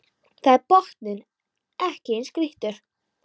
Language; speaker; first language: Icelandic; non-native, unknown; Polish